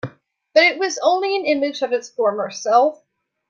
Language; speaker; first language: English; native; English